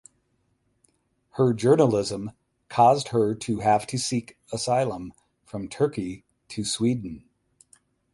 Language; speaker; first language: English; native; English